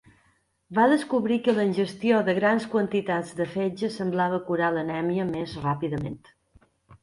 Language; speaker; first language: Catalan; native; Catalan